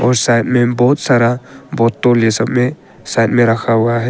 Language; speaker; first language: Hindi; early bilingual, other home language; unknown